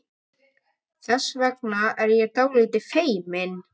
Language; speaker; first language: Icelandic; native; Icelandic